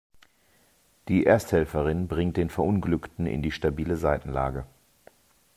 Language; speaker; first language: German; native; German